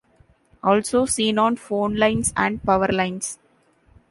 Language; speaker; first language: English; non-native, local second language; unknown